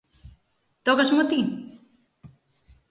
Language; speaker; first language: Galician; native; Galician